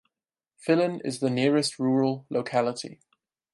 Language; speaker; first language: English; non-native, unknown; German